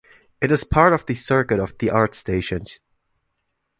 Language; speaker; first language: English; non-native, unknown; German